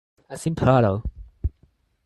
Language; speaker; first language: English; non-native, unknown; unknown